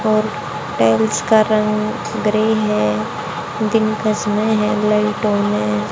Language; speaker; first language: Hindi; native; Hindi